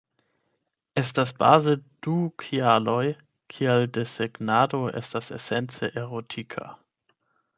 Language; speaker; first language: Esperanto; non-native, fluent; German